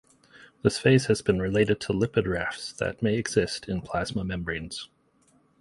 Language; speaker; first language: English; native; English